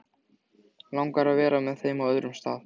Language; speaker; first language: Icelandic; native; Icelandic